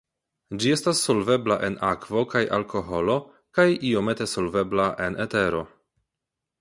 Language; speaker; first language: Esperanto; non-native, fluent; Polish